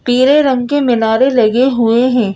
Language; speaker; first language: Hindi; native; Hindi